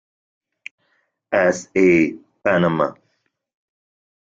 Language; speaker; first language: English; native; English